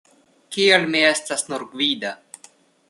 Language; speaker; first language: Esperanto; non-native, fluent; Russian